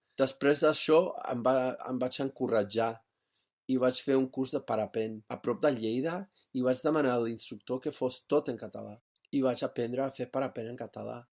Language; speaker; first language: Catalan; non-native, fluent; English